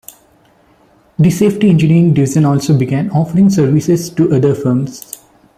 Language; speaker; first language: English; non-native, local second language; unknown